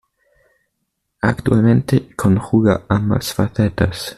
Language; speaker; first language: Spanish; native; Spanish